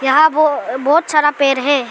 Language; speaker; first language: Hindi; non-native, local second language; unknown